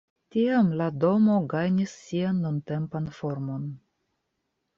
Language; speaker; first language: Esperanto; non-native, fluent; Russian